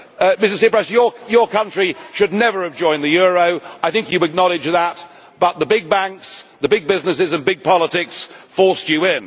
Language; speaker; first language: English; native; English